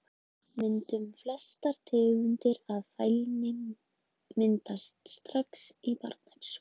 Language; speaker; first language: Icelandic; native; Icelandic